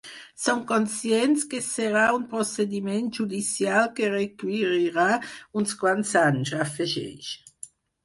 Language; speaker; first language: Catalan; non-native, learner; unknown